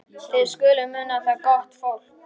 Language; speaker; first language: Icelandic; non-native, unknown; Polish